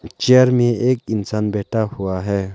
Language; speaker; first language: Hindi; non-native, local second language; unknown